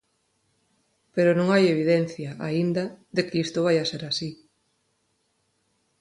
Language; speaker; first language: Galician; non-native, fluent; Spanish